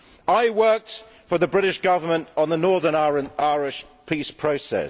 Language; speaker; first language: English; native; English